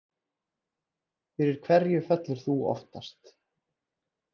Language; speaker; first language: Icelandic; native; Icelandic